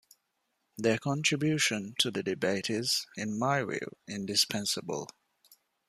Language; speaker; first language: English; non-native, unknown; Divehi